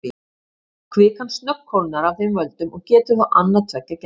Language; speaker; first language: Icelandic; native; Icelandic